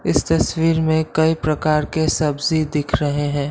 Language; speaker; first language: Hindi; non-native, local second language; Assamese